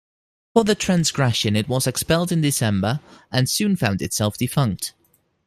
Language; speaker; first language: English; non-native, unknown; Dutch